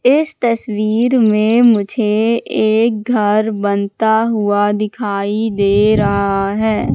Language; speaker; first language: Hindi; native; Hindi